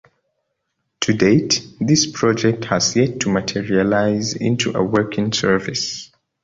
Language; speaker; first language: English; non-native, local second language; Hausa